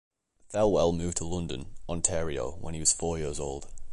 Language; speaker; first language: English; native; English